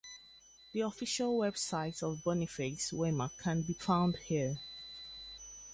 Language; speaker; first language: English; native; English